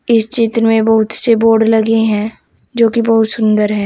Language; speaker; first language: Hindi; native; Hindi